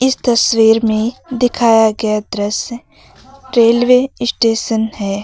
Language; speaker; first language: Hindi; native; Hindi